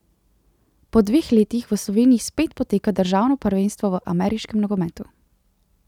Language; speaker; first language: Slovenian; native; Slovenian